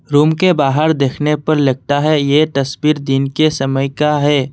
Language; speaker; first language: Hindi; non-native, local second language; Assamese